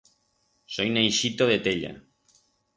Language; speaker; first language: Aragonese; non-native, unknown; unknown